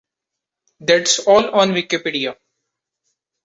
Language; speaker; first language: English; non-native, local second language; Marathi